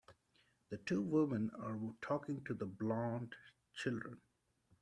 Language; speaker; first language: English; non-native, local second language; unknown